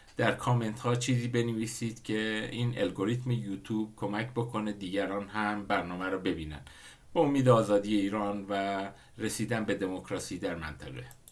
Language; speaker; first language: Persian; non-native, local second language; Kurdish